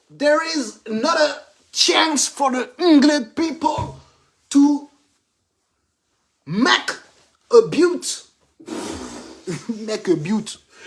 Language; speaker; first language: English; non-native, learner; French